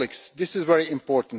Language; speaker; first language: English; non-native, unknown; Russian